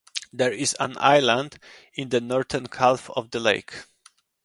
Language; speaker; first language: English; non-native, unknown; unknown